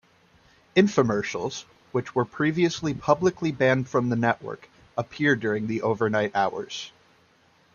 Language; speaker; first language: English; native; English